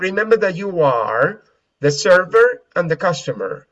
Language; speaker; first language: English; non-native, fluent; Spanish